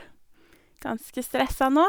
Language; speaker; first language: Norwegian; native; Norwegian